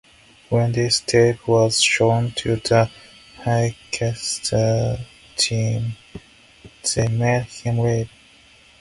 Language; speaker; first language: English; non-native, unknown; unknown